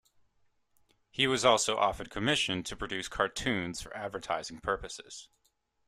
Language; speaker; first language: English; native; English